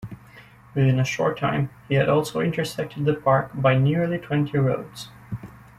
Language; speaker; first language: English; native; English